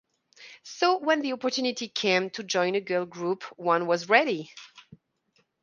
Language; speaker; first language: English; non-native, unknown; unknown